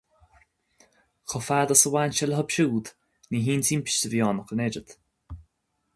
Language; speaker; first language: Irish; native; Irish